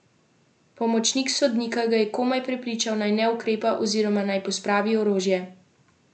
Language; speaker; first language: Slovenian; native; Slovenian